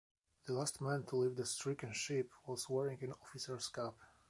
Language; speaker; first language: English; non-native, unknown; Polish